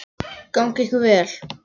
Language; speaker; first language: Icelandic; native; Icelandic